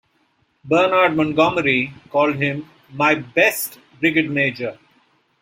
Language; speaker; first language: English; non-native, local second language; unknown